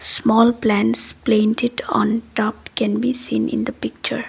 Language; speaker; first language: English; non-native, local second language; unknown